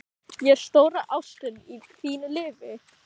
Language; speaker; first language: Icelandic; non-native, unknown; Filipino